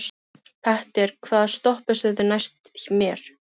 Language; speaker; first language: Icelandic; non-native, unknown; Filipino